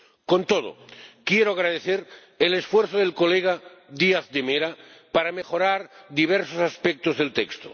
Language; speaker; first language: Spanish; non-native, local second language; Catalan